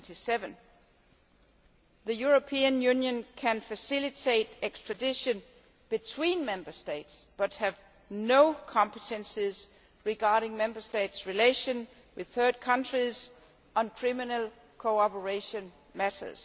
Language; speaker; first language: English; non-native, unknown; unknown